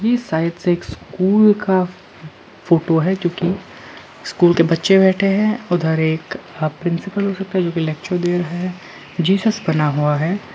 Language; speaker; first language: Hindi; early bilingual, other home language; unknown